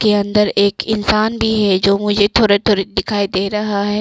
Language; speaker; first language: Hindi; early bilingual, other home language; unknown